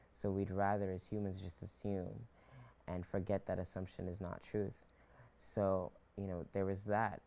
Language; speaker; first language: English; native; English